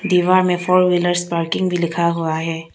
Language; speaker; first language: Hindi; non-native, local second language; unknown